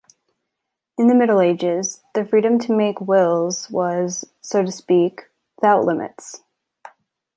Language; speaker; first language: English; native; English